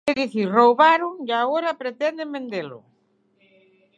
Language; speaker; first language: Galician; native; Galician